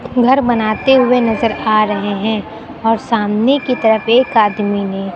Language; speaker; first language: Hindi; native; Hindi